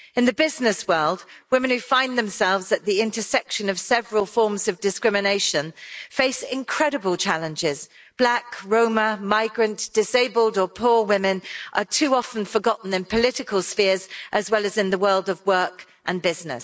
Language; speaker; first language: English; native; English